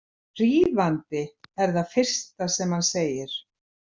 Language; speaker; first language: Icelandic; native; Icelandic